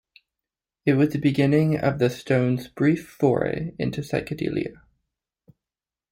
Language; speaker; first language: English; native; English